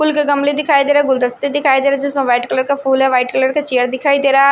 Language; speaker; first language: Hindi; non-native, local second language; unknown